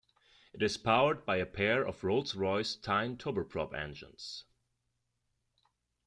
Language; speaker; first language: English; non-native, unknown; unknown